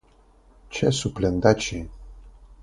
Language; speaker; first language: Esperanto; non-native, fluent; Russian